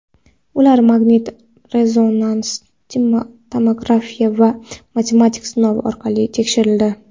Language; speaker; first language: Uzbek; non-native, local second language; Kara-Kalpak